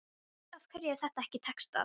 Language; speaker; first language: Icelandic; non-native, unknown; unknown